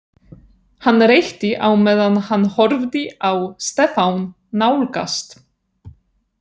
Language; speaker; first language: Icelandic; non-native, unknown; Polish